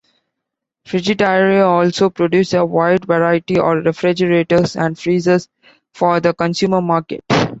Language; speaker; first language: English; non-native, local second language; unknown